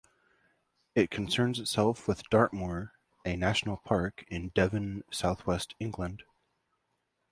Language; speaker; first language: English; native; English